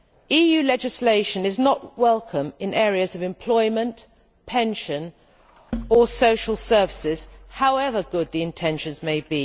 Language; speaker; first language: English; native; English